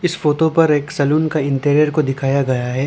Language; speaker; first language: Hindi; non-native, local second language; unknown